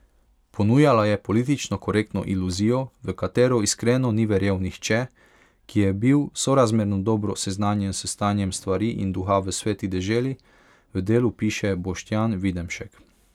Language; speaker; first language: Slovenian; non-native, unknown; Hungarian